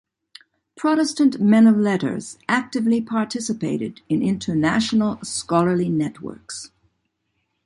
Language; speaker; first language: English; native; English